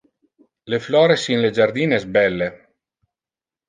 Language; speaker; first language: Interlingua; non-native, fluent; Italian